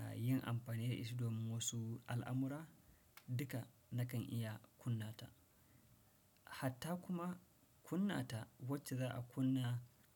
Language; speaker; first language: Hausa; non-native, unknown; Fula